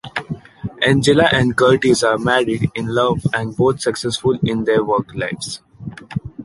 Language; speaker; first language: English; non-native, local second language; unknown